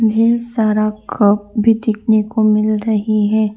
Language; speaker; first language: Hindi; non-native, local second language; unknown